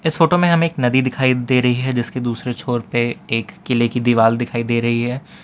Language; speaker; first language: Hindi; non-native, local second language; Gujarati